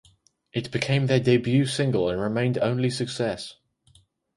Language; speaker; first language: English; native; English